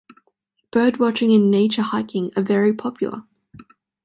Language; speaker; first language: English; native; English